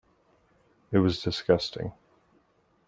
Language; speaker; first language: English; native; English